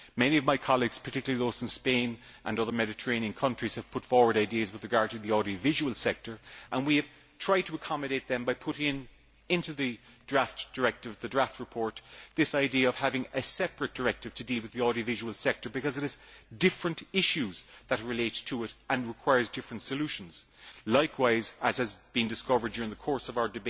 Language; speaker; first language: English; native; English